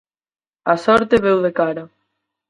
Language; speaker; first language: Galician; native; Galician